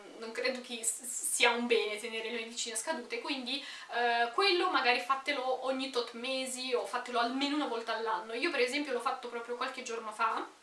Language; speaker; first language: Italian; early bilingual, other home language; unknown